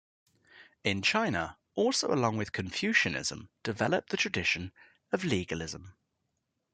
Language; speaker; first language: English; native; English